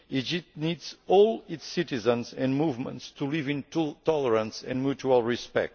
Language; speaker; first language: English; non-native, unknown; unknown